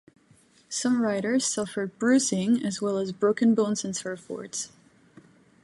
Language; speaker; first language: English; native; English